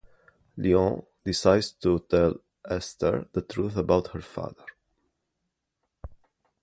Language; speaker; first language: English; native; English